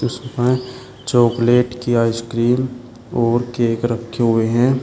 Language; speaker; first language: Hindi; native; Hindi